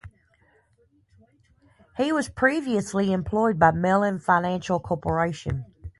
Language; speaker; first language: English; native; English